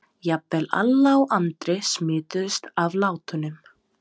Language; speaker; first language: Icelandic; non-native, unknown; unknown